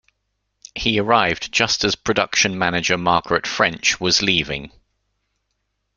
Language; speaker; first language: English; native; English